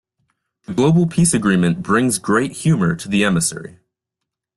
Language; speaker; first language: English; native; English